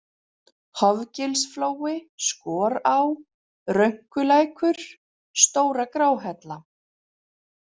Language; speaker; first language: Icelandic; native; Icelandic